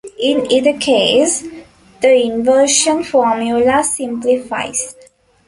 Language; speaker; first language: English; non-native, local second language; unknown